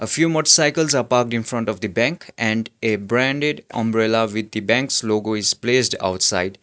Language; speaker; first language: English; non-native, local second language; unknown